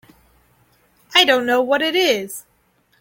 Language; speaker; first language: English; native; English